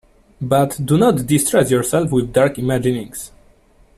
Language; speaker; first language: English; non-native, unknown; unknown